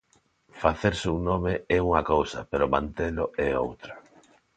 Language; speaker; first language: Galician; non-native, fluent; Spanish